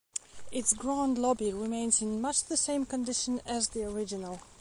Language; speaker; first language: English; non-native, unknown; Belarusian